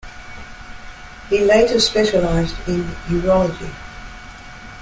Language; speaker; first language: English; native; English